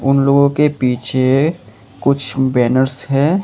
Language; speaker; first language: Hindi; non-native, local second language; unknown